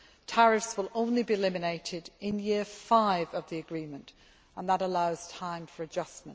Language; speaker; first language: English; non-native, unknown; Greek